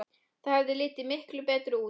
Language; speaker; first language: Icelandic; non-native, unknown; Polish